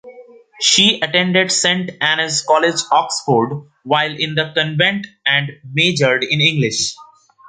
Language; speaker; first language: English; non-native, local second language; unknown